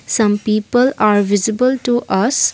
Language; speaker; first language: English; non-native, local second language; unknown